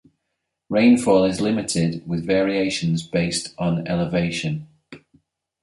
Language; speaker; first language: English; native; English